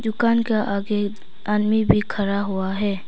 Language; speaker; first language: Hindi; non-native, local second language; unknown